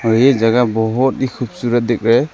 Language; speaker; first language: Hindi; non-native, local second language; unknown